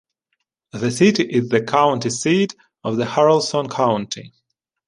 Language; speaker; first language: English; non-native, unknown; Ukrainian